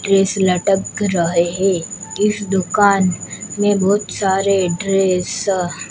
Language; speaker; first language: Hindi; non-native, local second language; Gujarati